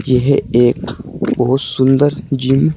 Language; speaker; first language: Hindi; native; Hindi